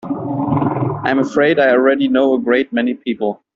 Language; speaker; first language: English; native; English